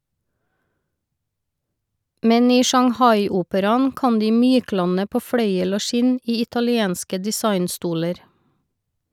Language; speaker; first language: Norwegian; native; Norwegian